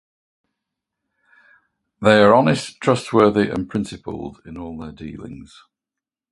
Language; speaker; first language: English; native; English